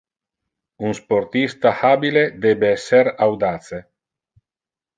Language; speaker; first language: Interlingua; non-native, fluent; Italian